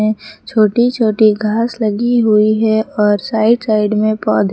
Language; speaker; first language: Hindi; native; Hindi